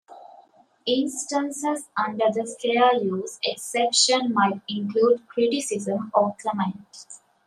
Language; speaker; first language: English; native; English